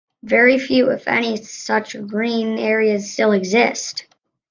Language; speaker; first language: English; native; English